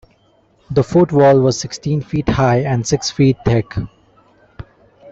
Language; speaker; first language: English; non-native, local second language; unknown